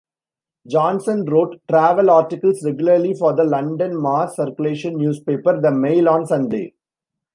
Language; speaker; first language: English; non-native, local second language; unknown